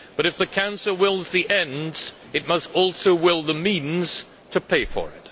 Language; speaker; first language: English; native; English